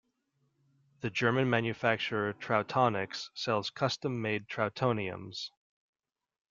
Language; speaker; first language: English; native; English